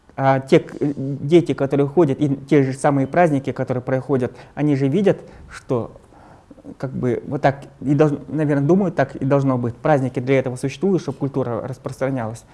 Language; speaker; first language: Russian; non-native, local second language; Evenki